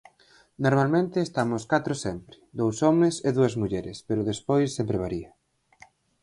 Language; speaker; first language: Galician; native; Galician